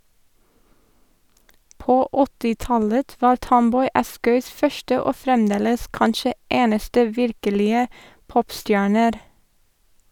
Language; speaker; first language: Norwegian; non-native, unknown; English